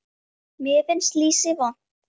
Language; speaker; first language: Icelandic; native; Icelandic